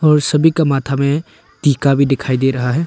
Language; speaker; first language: Hindi; early bilingual, other home language; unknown